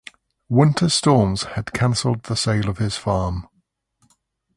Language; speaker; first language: English; native; English